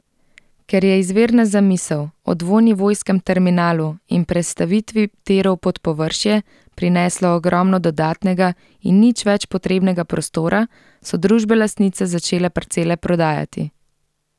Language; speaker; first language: Slovenian; native; Slovenian